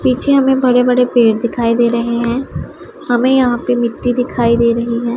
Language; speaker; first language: Hindi; non-native, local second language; Punjabi